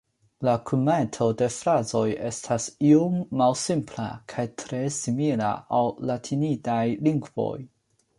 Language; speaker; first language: Esperanto; non-native, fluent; Chinese